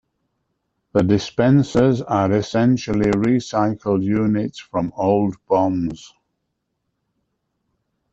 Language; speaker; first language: English; native; English